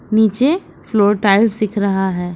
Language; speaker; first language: Hindi; native; Hindi